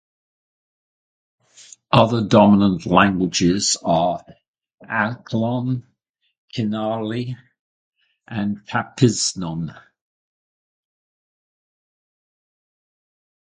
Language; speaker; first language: English; native; English